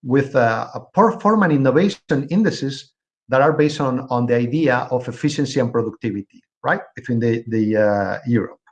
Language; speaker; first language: English; non-native, fluent; Spanish